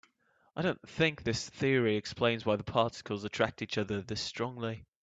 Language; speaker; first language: English; native; English